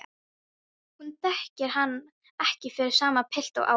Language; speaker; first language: Icelandic; non-native, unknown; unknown